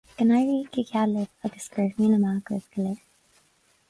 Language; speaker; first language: Irish; non-native, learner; English